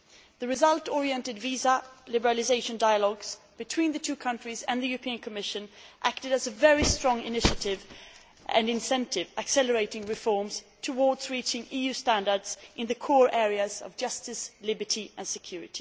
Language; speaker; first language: English; non-native, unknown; Swedish